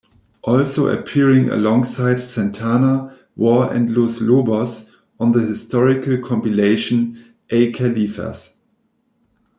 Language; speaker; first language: English; non-native, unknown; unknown